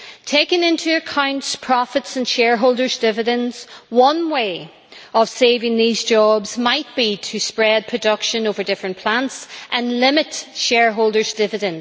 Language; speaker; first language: English; native; English